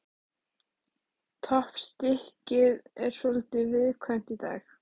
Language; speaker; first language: Icelandic; native; Icelandic